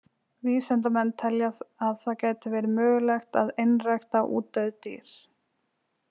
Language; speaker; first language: Icelandic; native; Icelandic